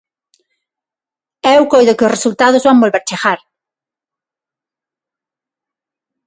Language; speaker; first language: Galician; non-native, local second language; Spanish